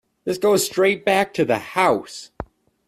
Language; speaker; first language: English; native; English